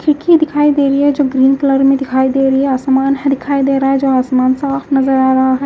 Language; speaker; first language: Hindi; native; Hindi